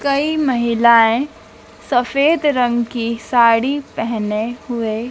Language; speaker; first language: Hindi; native; Hindi